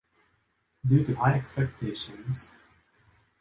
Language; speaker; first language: English; non-native, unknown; Japanese